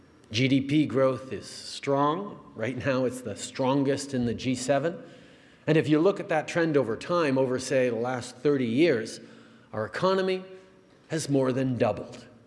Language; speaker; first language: English; early bilingual, other home language; French